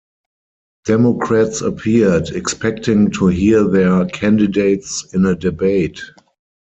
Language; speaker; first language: English; non-native, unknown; German